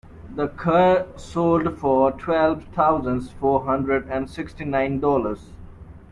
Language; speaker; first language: English; non-native, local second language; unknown